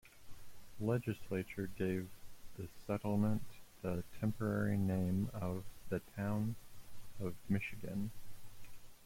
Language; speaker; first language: English; native; English